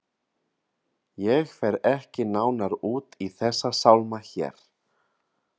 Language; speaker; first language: Icelandic; non-native, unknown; Catalan